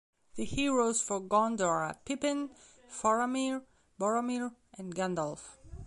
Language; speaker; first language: English; non-native, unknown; Belarusian